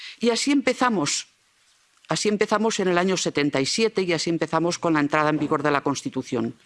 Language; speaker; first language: Spanish; non-native, local second language; Catalan